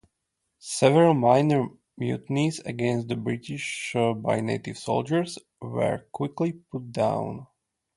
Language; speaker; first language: English; non-native, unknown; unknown